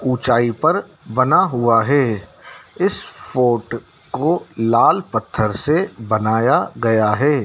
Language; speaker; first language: Hindi; native; Hindi